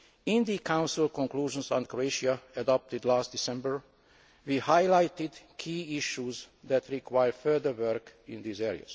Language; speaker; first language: English; non-native, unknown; Hungarian